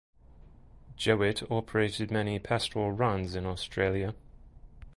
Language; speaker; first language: English; native; English